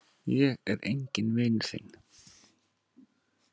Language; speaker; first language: Icelandic; native; Icelandic